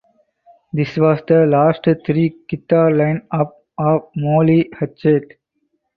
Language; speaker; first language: English; non-native, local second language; Tamil